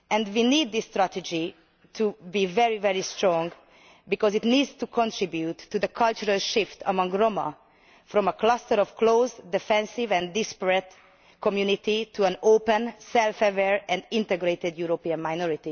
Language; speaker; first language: English; non-native, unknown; Hungarian